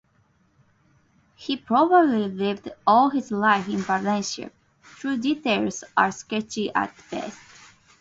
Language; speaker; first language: English; non-native, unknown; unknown